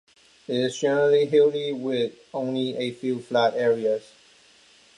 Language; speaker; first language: English; non-native, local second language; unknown